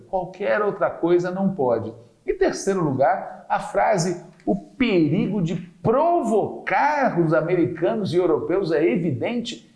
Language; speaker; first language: Portuguese; native; Portuguese